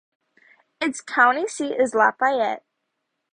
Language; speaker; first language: English; native; English